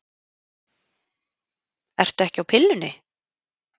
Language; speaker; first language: Icelandic; native; Icelandic